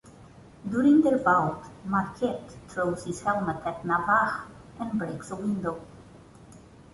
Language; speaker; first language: English; non-native, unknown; Portuguese